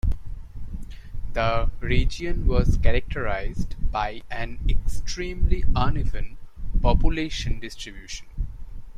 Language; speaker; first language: English; non-native, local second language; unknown